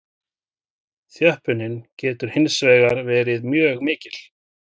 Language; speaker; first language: Icelandic; native; Icelandic